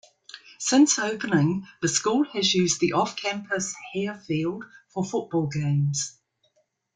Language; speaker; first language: English; native; English